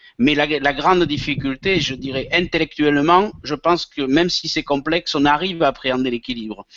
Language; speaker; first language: French; native; French